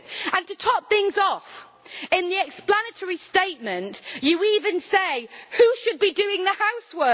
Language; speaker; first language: English; native; English